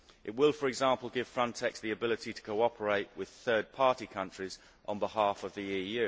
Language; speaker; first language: English; native; English